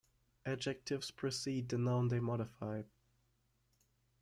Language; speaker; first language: English; non-native, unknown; German